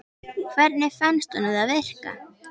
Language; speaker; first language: Icelandic; native; Icelandic